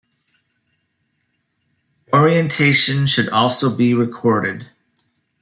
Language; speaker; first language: English; native; English